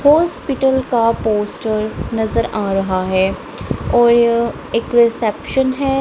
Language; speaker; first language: Hindi; non-native, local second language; Punjabi